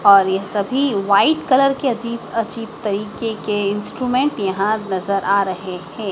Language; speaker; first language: Hindi; native; Hindi